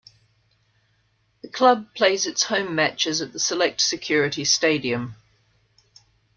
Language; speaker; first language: English; native; English